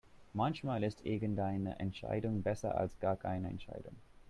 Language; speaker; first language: German; non-native, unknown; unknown